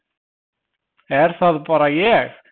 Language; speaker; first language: Icelandic; native; Icelandic